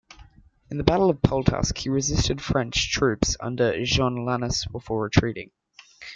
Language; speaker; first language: English; native; English